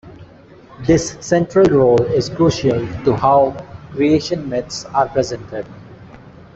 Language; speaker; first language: English; non-native, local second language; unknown